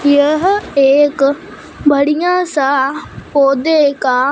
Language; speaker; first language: Hindi; non-native, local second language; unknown